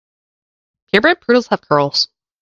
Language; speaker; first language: English; native; English